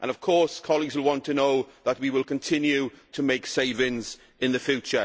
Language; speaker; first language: English; native; English